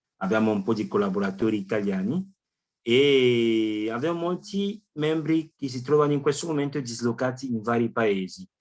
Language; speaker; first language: Italian; non-native, fluent; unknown